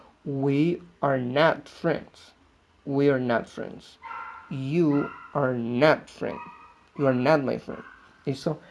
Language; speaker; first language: English; non-native, fluent; Spanish